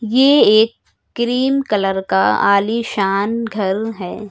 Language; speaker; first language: Hindi; native; Hindi